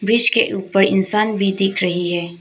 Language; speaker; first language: Hindi; non-native, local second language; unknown